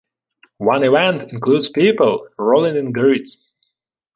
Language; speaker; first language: English; non-native, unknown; Ukrainian